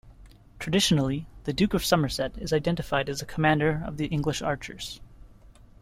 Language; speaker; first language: English; native; English